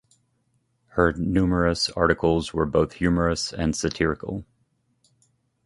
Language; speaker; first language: English; native; English